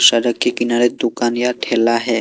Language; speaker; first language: Hindi; non-native, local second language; Assamese